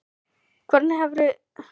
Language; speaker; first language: Icelandic; non-native, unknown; Filipino